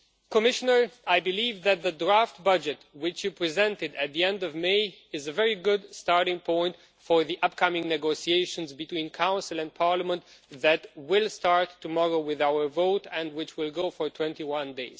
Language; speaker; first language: English; non-native, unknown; Romanian